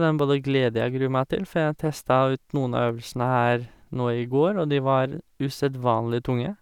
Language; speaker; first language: Norwegian; native; Norwegian